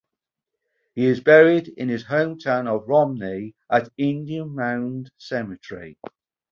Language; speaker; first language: English; native; English